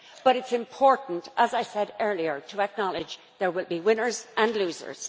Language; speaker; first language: English; native; English